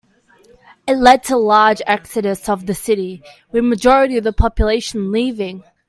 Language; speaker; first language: English; native; English